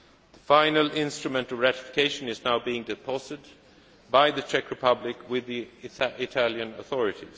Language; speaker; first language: English; non-native, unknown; Swedish